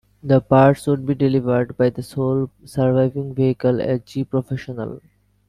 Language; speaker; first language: English; non-native, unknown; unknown